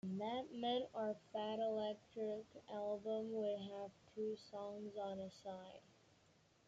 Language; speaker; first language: English; native; English